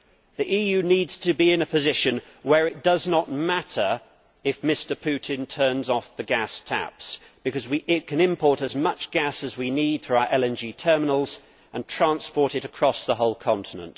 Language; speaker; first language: English; native; English